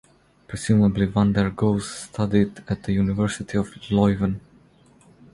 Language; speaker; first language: English; non-native, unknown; Croatian